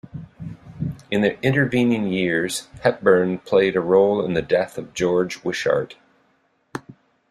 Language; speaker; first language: English; native; English